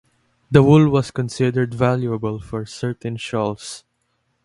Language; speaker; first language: English; non-native, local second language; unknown